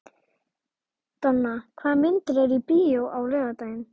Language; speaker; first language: Icelandic; native; Icelandic